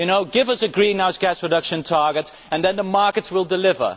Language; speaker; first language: English; non-native, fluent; Dutch